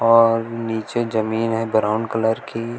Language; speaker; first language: Hindi; native; Hindi